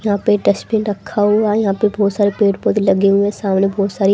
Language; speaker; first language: Hindi; native; Hindi